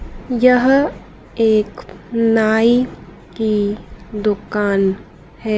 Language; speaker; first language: Hindi; native; Hindi